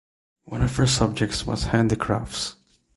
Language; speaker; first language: English; non-native, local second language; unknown